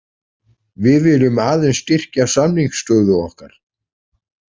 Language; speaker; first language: Icelandic; native; Icelandic